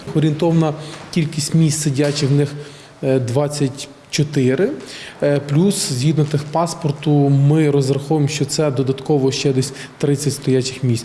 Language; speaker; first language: Ukrainian; native; Ukrainian